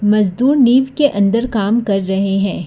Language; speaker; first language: Hindi; non-native, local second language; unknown